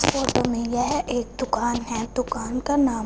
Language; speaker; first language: Hindi; non-native, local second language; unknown